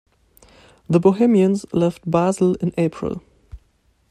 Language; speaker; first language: English; non-native, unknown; German